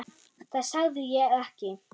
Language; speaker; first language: Icelandic; non-native, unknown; German